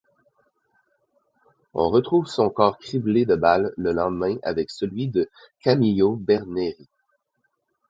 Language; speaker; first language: French; native; French